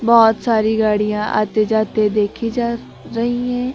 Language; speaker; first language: Hindi; native; Hindi